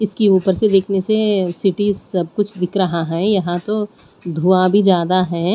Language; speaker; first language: Hindi; non-native, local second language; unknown